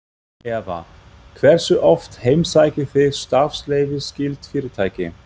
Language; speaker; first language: Icelandic; non-native, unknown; German